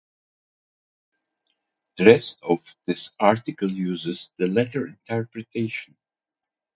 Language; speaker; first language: English; non-native, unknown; Turkish